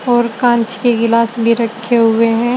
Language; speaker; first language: Hindi; native; Hindi